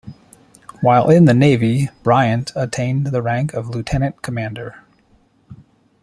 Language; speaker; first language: English; native; English